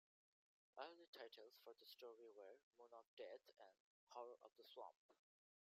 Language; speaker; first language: English; native; English